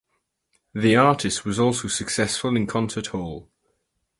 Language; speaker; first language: English; native; English